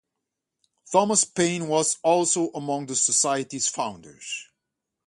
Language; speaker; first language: English; non-native, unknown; Dutch